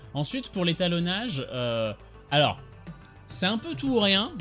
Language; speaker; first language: French; native; French